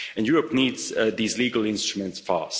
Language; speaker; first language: English; non-native, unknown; Hungarian